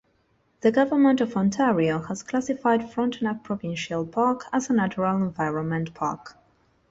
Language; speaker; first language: English; non-native, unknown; Spanish